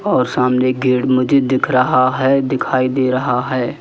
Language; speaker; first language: Hindi; native; Hindi